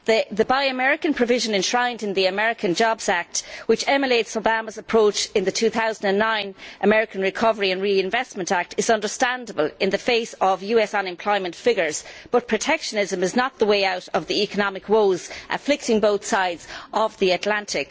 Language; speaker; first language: English; native; English